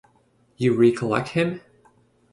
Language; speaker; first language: English; native; English